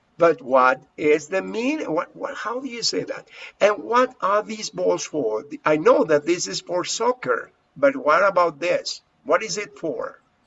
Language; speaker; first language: English; non-native, fluent; Spanish